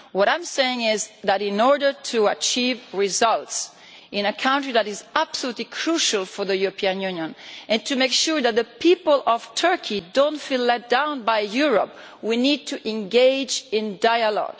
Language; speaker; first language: English; non-native, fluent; Italian